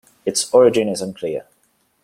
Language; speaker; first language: English; non-native, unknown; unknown